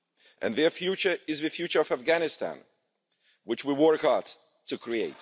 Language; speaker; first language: English; non-native, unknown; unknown